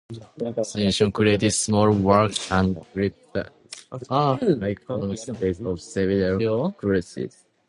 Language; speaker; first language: English; non-native, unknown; Japanese